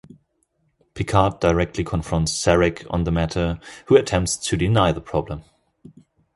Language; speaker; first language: English; non-native, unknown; German